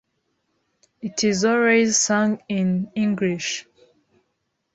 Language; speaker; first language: English; non-native, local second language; Kinyarwanda